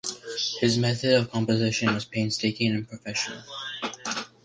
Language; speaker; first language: English; native; English